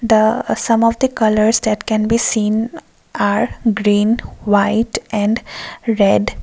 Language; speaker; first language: English; non-native, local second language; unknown